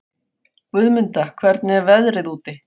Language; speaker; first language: Icelandic; non-native, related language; Faroese